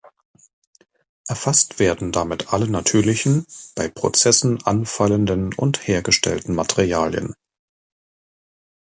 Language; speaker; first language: German; native; German